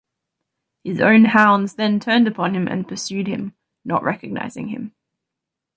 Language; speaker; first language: English; native; English